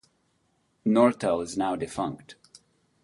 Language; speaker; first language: English; native; English